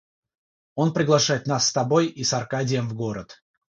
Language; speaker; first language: Russian; non-native, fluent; Georgian